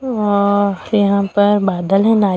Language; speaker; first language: Hindi; native; Hindi